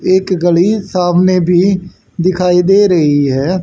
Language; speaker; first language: Hindi; native; Hindi